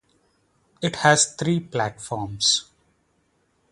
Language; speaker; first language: English; non-native, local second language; Kannada